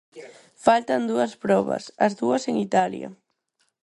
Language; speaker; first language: Galician; non-native, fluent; Spanish